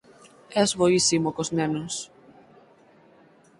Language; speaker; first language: Galician; native; Galician